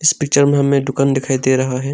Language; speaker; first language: Hindi; non-native, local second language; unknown